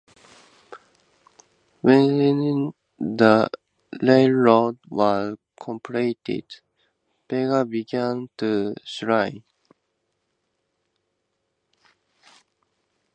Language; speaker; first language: English; native; English